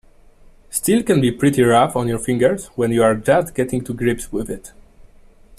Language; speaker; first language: English; non-native, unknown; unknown